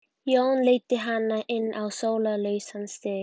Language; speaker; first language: Icelandic; native; Icelandic